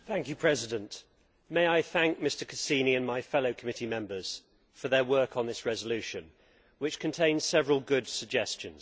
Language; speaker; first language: English; native; English